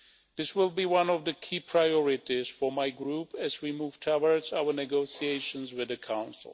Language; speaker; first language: English; non-native, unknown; Czech